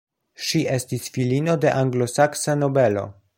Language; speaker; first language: Esperanto; non-native, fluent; Polish